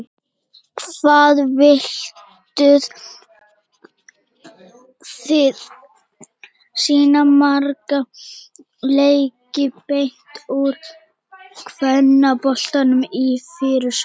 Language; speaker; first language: Icelandic; native; Icelandic